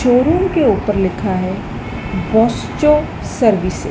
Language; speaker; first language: Hindi; native; Hindi